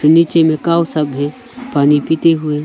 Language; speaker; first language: Hindi; non-native, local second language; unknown